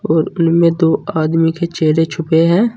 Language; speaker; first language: Hindi; native; Hindi